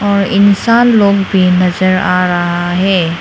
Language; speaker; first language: Hindi; non-native, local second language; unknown